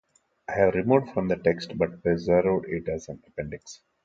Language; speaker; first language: English; non-native, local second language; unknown